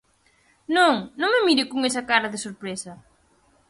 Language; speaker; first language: Galician; native; Galician